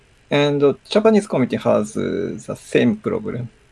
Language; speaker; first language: English; non-native, learner; Japanese